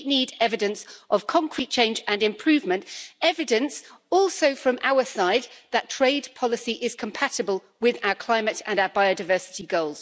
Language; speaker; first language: English; native; English